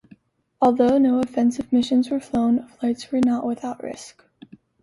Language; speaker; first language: English; native; English